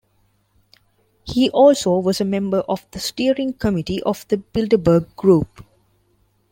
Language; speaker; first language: English; non-native, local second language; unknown